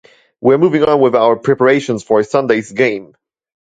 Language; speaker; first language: English; non-native, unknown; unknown